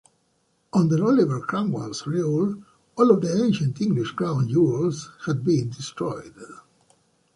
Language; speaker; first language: English; native; English